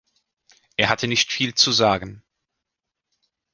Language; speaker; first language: German; native; German